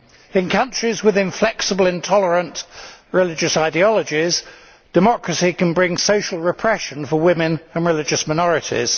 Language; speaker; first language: English; native; English